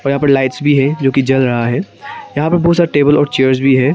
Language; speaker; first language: Hindi; non-native, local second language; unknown